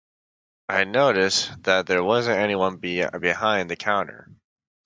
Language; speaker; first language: English; native; English